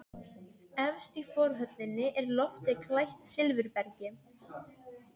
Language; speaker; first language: Icelandic; non-native, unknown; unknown